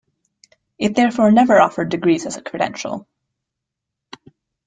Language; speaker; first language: English; non-native, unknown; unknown